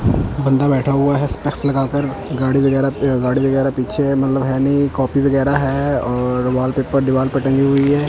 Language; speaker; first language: Hindi; non-native, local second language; Punjabi